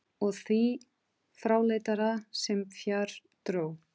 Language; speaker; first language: Icelandic; non-native, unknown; Portuguese